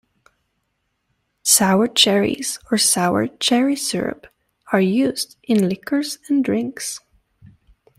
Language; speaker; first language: English; native; English